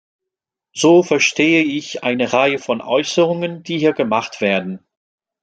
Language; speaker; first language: German; non-native, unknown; French